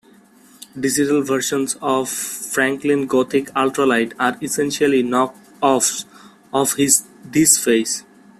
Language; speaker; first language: English; non-native, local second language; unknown